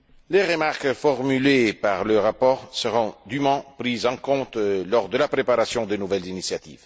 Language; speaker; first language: French; non-native, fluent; Italian